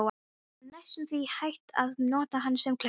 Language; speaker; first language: Icelandic; non-native, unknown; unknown